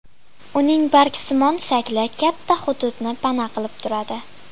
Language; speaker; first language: Uzbek; native; Uzbek